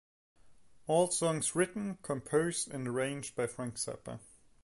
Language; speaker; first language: English; non-native, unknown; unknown